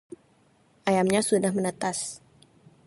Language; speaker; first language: Indonesian; native; Indonesian